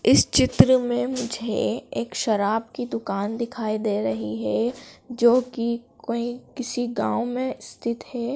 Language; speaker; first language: Hindi; native; Hindi